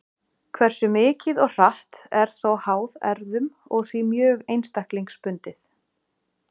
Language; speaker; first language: Icelandic; native; Icelandic